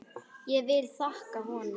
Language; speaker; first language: Icelandic; native; Icelandic